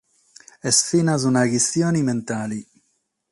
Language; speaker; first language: Sardinian; non-native, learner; Catalan